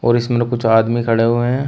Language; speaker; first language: Hindi; native; Hindi